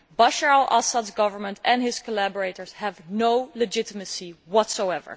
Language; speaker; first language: English; non-native, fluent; Dutch